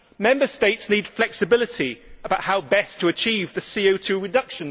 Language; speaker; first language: English; native; English